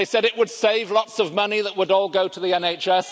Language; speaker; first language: English; native; English